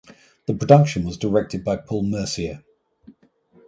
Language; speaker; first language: English; native; English